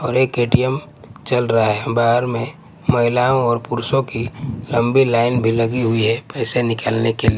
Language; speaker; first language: Hindi; non-native, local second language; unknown